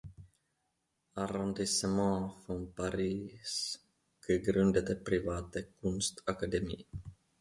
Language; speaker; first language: German; non-native, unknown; Finnish